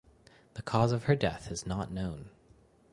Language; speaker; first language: English; native; English